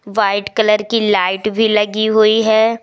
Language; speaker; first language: Hindi; native; Hindi